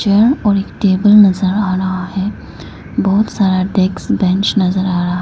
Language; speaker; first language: Hindi; non-native, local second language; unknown